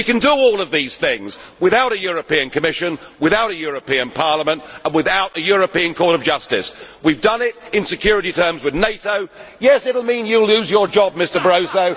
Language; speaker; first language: English; native; English